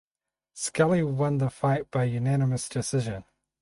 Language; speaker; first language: English; native; English